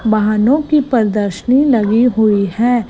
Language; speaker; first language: Hindi; non-native, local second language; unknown